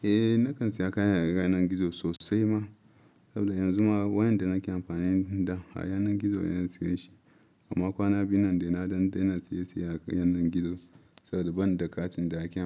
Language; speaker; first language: Hausa; non-native, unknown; Yoruba